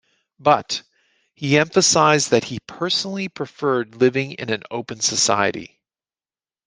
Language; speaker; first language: English; native; English